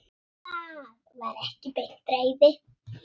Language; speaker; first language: Icelandic; native; Icelandic